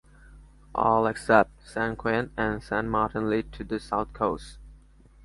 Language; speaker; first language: English; non-native, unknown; Bangla